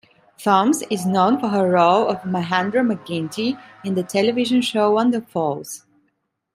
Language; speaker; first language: English; non-native, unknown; Italian